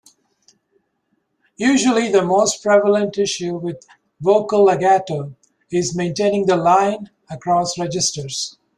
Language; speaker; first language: English; native; English